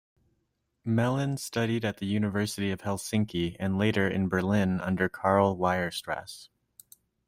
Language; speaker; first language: English; native; English